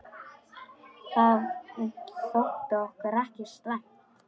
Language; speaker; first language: Icelandic; non-native, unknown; Polish